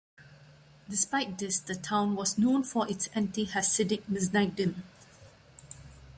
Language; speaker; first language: English; non-native, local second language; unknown